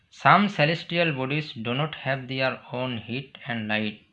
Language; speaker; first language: English; non-native, local second language; Assamese